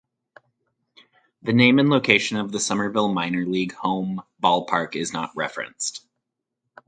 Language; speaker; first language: English; native; English